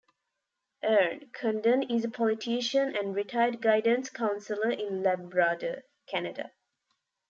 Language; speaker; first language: English; non-native, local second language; Tamil